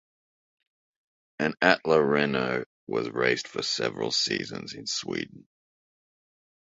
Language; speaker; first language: English; native; English